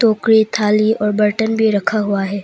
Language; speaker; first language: Hindi; non-native, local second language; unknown